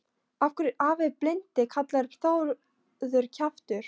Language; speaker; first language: Icelandic; non-native, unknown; Polish